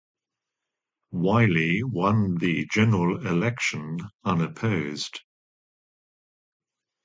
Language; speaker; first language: English; native; English